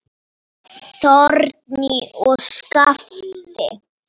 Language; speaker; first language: Icelandic; non-native, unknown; Polish